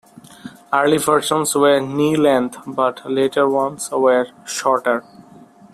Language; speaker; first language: English; non-native, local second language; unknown